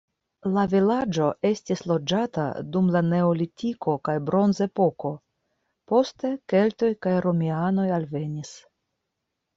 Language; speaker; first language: Esperanto; non-native, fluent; Russian